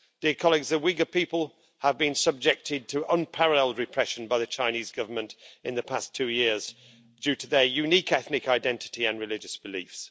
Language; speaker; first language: English; native; English